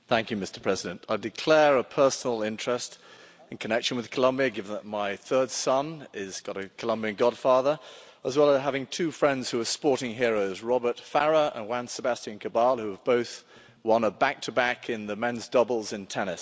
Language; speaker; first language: English; native; English